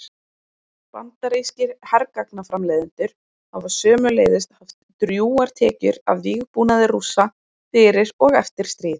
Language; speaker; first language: Icelandic; native; Icelandic